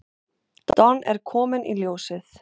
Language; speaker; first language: Icelandic; non-native, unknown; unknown